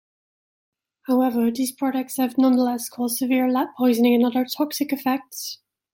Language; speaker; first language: English; non-native, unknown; Dutch